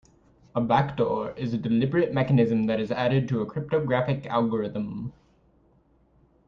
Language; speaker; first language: English; native; English